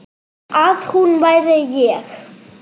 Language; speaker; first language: Icelandic; non-native, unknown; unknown